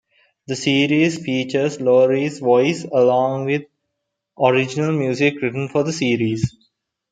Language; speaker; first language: English; non-native, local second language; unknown